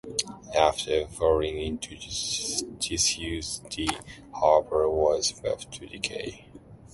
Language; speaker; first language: English; non-native, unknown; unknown